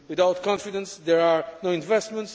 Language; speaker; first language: English; non-native, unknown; Portuguese